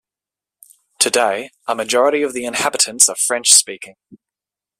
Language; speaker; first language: English; native; English